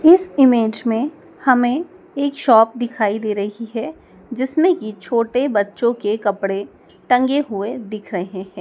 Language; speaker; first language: Hindi; native; Hindi